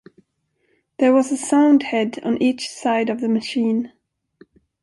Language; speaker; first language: English; non-native, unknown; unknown